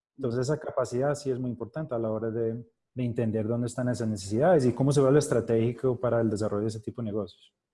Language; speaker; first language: Spanish; non-native, related language; Portuguese